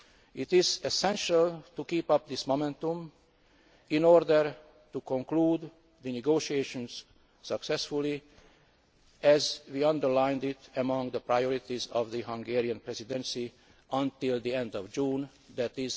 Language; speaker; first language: English; non-native, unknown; Hungarian